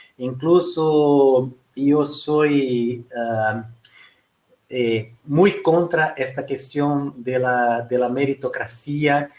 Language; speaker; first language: Spanish; non-native, related language; Portuguese